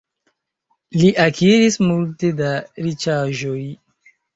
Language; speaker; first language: Esperanto; non-native, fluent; Chinese